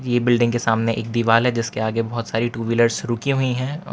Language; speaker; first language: Hindi; non-native, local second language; Gujarati